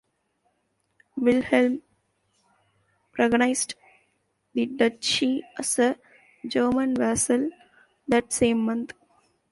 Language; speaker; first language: English; non-native, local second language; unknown